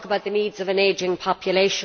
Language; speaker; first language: English; native; English